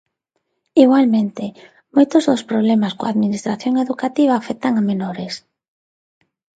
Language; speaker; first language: Galician; non-native, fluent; Spanish